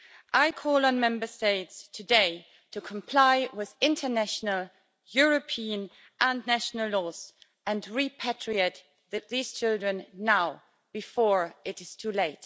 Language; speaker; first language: English; native; English